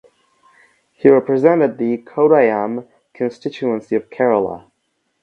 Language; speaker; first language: English; non-native, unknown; Bangla